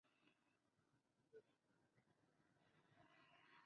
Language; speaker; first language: English; non-native, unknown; Spanish